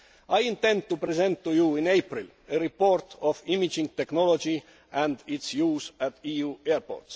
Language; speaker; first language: English; non-native, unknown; Estonian